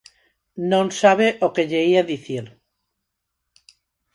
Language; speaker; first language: Galician; non-native, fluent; Spanish